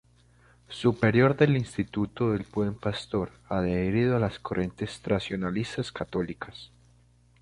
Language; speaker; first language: Spanish; native; Spanish